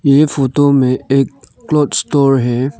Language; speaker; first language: Hindi; non-native, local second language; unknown